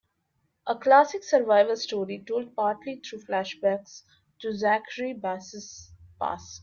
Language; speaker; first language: English; non-native, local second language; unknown